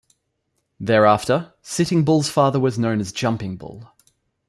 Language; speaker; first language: English; native; English